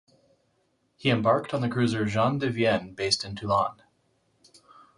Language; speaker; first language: English; native; English